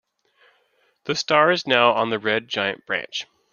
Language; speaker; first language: English; native; English